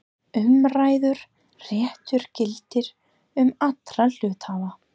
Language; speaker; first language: Icelandic; non-native, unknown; English